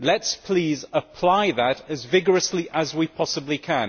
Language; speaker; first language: English; native; English